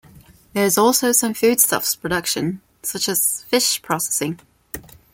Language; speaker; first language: English; non-native, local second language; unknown